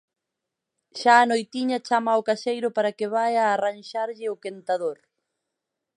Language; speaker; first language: Galician; native; Galician